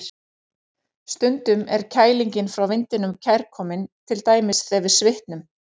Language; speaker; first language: Icelandic; native; Icelandic